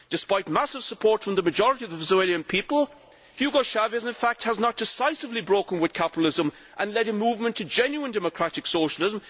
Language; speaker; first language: English; native; English